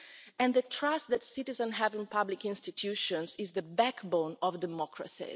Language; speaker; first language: English; non-native, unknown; Italian